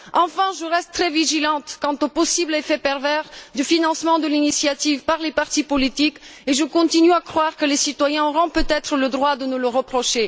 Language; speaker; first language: French; non-native, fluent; Bulgarian